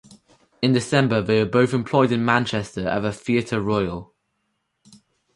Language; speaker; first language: English; native; English